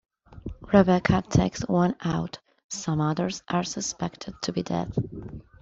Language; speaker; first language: English; non-native, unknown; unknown